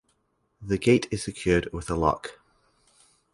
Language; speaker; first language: English; native; English